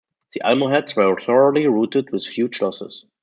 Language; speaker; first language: English; non-native, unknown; German